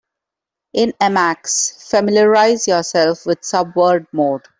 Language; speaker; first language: English; non-native, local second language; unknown